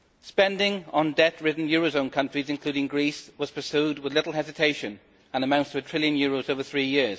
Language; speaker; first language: English; native; English